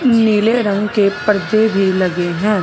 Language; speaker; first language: Hindi; non-native, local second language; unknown